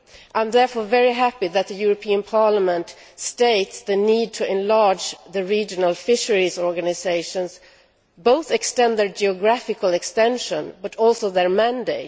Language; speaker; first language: English; non-native, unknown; Swedish